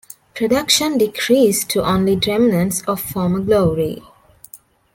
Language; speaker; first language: English; non-native, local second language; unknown